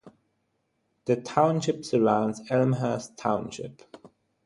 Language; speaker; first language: English; non-native, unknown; German